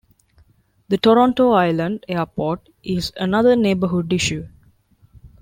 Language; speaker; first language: English; non-native, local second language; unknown